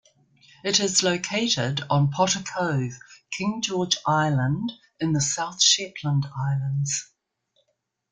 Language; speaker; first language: English; native; English